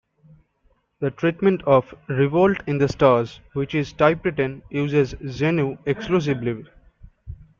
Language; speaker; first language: English; non-native, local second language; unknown